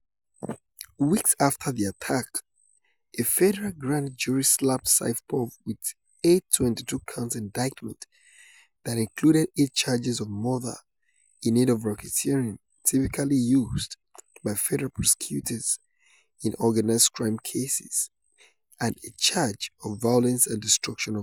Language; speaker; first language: English; non-native, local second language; Yoruba